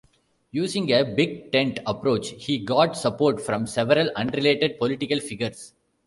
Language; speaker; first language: English; non-native, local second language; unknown